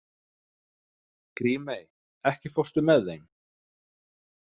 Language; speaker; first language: Icelandic; non-native, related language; Danish